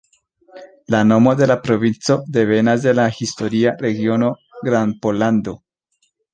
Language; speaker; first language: Esperanto; non-native, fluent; Spanish